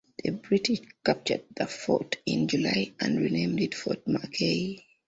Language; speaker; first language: English; non-native, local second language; Ganda